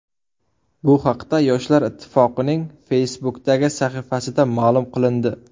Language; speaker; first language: Uzbek; native; Uzbek